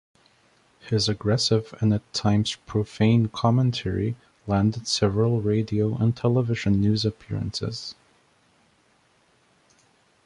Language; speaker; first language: English; native; English